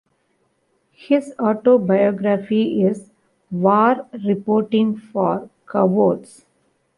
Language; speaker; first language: English; non-native, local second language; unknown